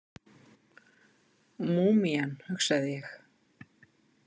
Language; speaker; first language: Icelandic; native; Icelandic